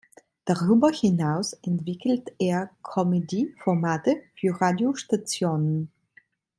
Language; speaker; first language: German; non-native, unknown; Italian